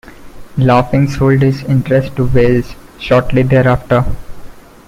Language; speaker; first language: English; non-native, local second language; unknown